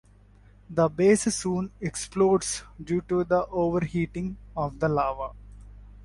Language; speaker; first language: English; non-native, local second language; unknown